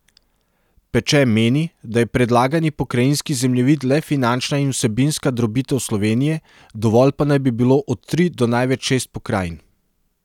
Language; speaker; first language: Slovenian; non-native, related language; Serbian